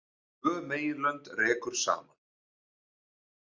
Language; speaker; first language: Icelandic; native; Icelandic